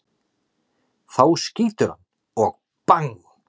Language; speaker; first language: Icelandic; native; Icelandic